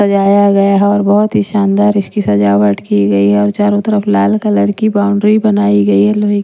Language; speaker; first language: Hindi; native; Hindi